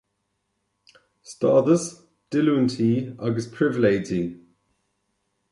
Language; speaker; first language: Irish; native; Irish